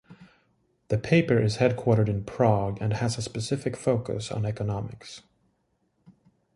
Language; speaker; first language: English; native; English